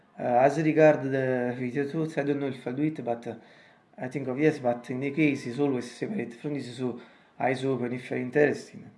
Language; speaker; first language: English; non-native, fluent; Italian